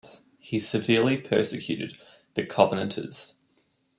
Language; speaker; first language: English; native; English